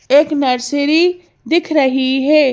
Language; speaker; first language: Hindi; native; Hindi